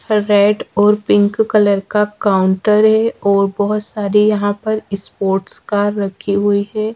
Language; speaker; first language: Hindi; native; Hindi